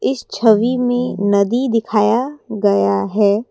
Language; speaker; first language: Hindi; non-native, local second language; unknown